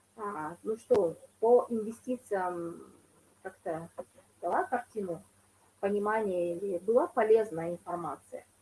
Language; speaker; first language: Russian; non-native, local second language; Kazakh